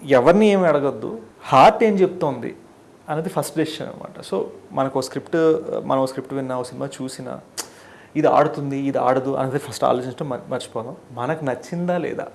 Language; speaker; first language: Telugu; early bilingual, heritage; Telugu